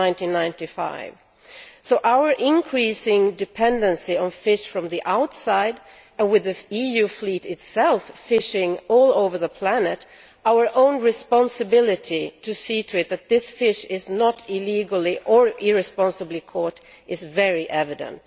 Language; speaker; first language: English; non-native, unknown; Swedish